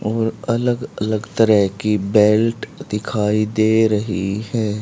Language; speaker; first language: Hindi; native; Hindi